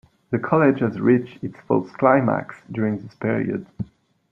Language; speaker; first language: English; non-native, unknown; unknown